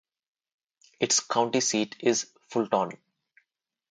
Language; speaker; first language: English; non-native, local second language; Telugu